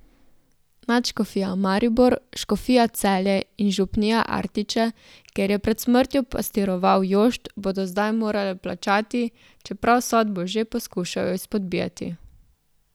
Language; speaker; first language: Slovenian; native; Slovenian